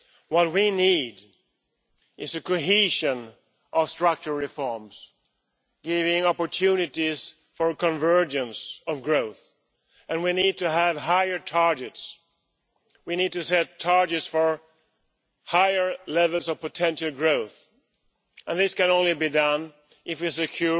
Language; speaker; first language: English; non-native, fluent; Swedish